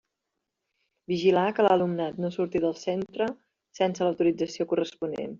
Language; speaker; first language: Catalan; native; Catalan